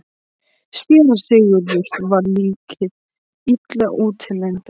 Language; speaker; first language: Icelandic; non-native, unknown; Polish